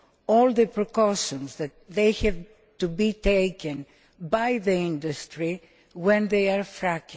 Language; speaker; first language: English; non-native, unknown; Greek